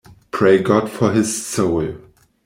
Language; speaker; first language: English; non-native, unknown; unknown